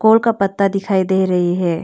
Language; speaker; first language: Hindi; non-native, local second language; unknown